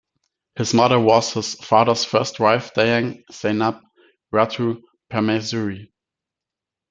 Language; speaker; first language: English; non-native, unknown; German